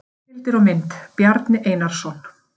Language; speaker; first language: Icelandic; native; Icelandic